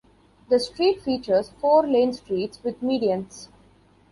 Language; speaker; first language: English; non-native, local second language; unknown